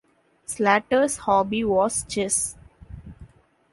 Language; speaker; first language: English; non-native, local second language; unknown